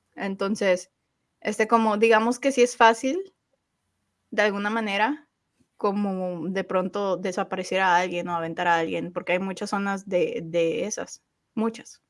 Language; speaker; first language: Spanish; native; Spanish